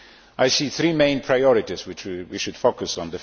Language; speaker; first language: English; non-native, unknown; Polish